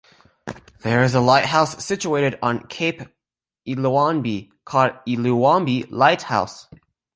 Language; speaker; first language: English; native; English